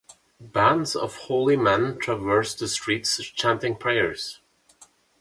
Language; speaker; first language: English; non-native, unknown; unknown